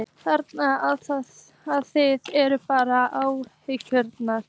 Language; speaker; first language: Icelandic; native; Icelandic